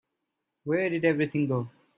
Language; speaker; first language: English; non-native, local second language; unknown